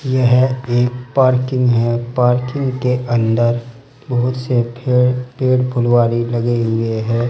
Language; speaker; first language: Hindi; native; Hindi